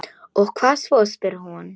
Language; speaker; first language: Icelandic; non-native, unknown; Polish